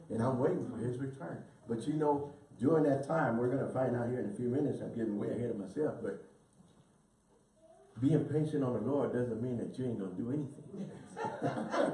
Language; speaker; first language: English; early bilingual, other home language; Spanish